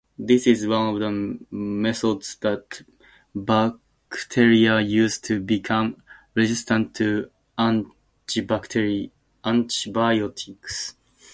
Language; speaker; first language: English; native; English